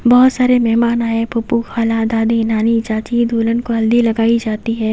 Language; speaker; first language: Hindi; native; Hindi